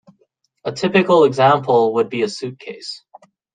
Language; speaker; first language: English; native; English